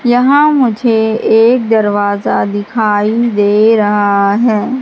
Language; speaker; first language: Hindi; native; Hindi